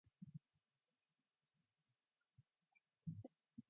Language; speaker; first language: English; non-native, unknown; Mongolian